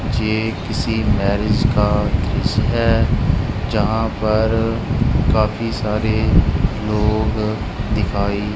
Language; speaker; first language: Hindi; non-native, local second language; Punjabi